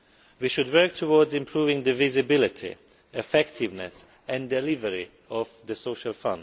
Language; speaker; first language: English; non-native, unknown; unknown